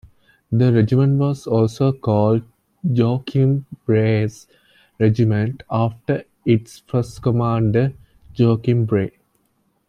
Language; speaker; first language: English; native; English